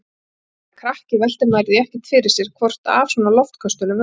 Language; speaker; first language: Icelandic; native; Icelandic